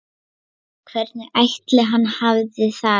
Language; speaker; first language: Icelandic; non-native, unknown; Lithuanian